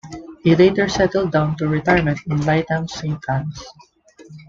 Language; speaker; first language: English; non-native, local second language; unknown